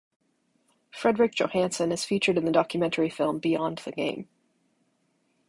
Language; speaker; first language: English; native; English